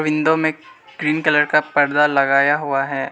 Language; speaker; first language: Hindi; non-native, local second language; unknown